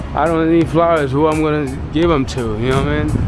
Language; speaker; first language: English; native; English